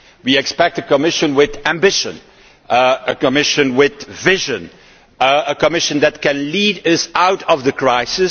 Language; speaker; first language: English; non-native, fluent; Dutch